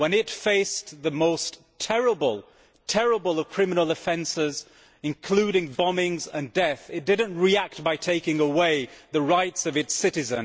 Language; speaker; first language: English; native; English